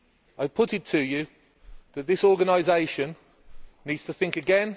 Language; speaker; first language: English; native; English